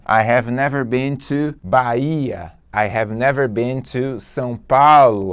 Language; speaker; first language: English; non-native, fluent; Portuguese